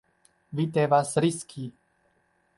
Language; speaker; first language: Esperanto; non-native, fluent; Chinese